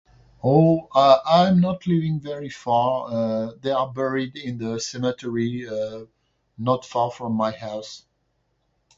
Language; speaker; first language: English; non-native, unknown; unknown